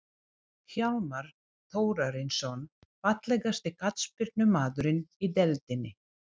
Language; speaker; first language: Icelandic; non-native, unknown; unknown